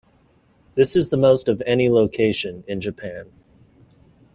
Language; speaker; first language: English; native; English